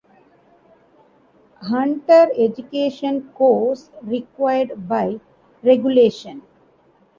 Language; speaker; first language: English; non-native, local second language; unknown